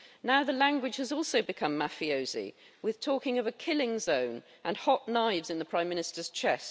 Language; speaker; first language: English; native; English